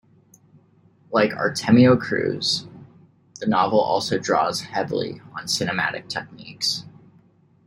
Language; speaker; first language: English; native; English